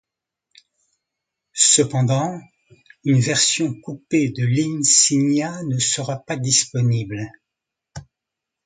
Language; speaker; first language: French; non-native, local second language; Arabic